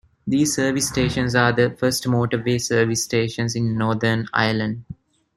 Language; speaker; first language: English; non-native, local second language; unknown